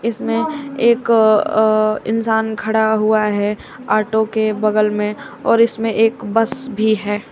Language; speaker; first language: Hindi; native; Hindi